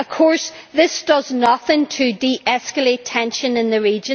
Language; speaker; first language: English; native; English